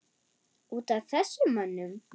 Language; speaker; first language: Icelandic; non-native, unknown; German